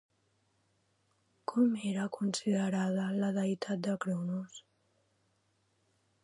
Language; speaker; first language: Catalan; native; Catalan